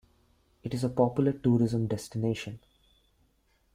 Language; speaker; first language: English; non-native, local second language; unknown